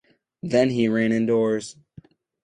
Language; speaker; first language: English; native; English